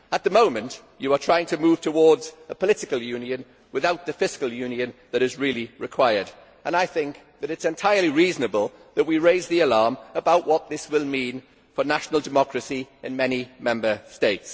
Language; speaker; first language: English; native; English